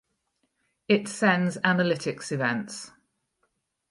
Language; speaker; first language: English; native; English